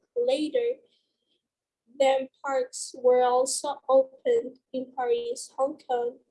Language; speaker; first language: English; non-native, learner; Spanish